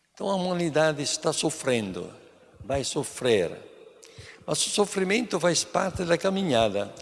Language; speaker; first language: Portuguese; non-native, fluent; Italian